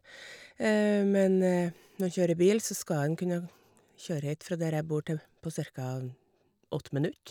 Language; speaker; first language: Norwegian; native; Norwegian